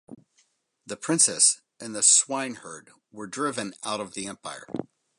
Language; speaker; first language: English; native; English